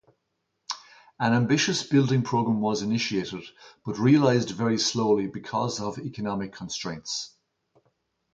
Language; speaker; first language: English; native; English